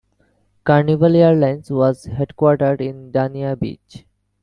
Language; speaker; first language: English; non-native, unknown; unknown